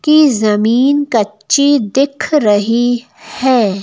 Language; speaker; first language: Hindi; native; Hindi